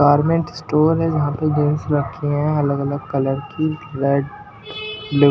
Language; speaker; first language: Hindi; non-native, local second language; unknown